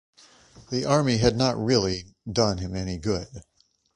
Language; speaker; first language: English; native; English